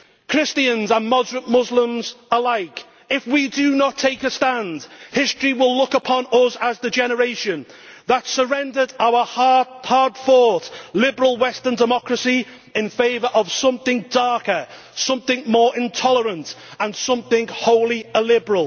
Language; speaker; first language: English; native; English